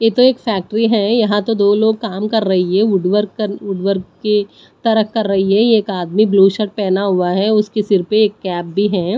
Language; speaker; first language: Hindi; non-native, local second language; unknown